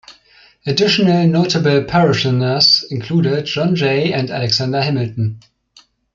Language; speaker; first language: English; non-native, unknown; German